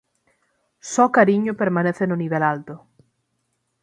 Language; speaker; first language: Galician; native; Galician